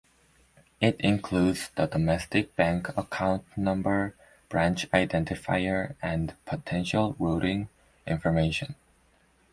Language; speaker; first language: English; native; English